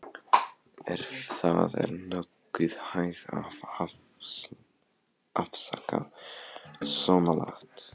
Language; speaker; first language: Icelandic; non-native, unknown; Polish